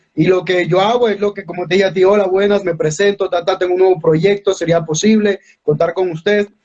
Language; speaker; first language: Spanish; native; Spanish